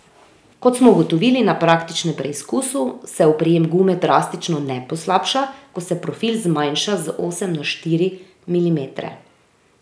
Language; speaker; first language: Slovenian; native; Slovenian